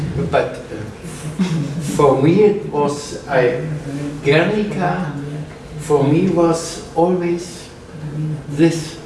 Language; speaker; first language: English; non-native, fluent; German